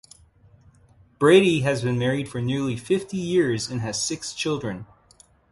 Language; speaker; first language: English; non-native, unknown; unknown